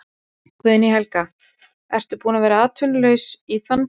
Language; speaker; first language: Icelandic; native; Icelandic